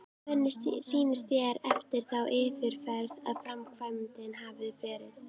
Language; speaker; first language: Icelandic; native; Icelandic